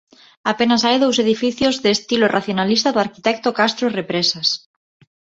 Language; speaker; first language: Galician; non-native, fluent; Spanish